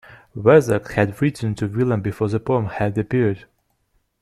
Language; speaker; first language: English; non-native, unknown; Russian